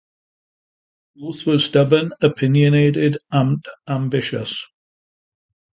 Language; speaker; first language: English; native; English